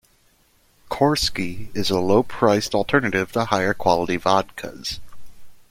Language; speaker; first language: English; native; English